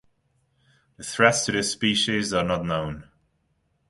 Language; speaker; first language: English; non-native, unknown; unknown